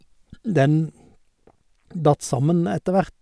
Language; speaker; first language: Norwegian; native; Norwegian